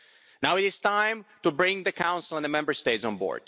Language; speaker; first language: English; non-native, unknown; Slovak